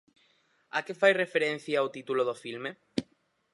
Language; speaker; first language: Galician; native; Galician